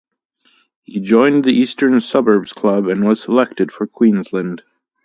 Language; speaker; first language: English; native; English